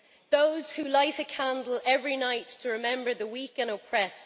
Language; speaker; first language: English; native; English